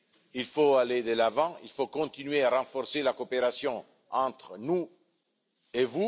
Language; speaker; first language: French; non-native, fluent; Italian